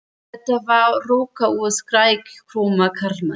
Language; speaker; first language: Icelandic; non-native, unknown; German